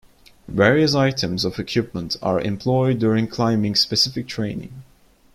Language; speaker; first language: English; non-native, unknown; Turkish